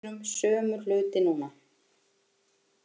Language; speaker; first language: Icelandic; native; Icelandic